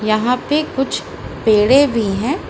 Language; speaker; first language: Hindi; native; Hindi